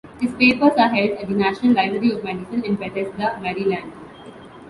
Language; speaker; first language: English; non-native, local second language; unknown